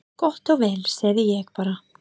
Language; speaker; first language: Icelandic; non-native, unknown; English